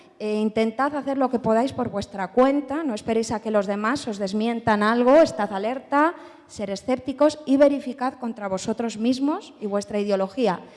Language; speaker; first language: Spanish; native; Spanish